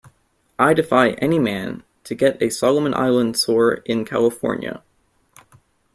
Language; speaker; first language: English; native; English